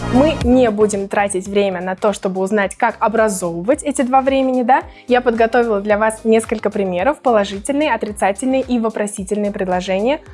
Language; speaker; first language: Russian; native; Russian